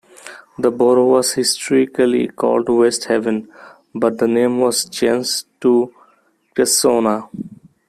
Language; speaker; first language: English; non-native, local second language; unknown